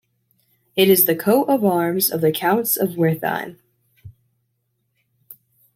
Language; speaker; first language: English; native; English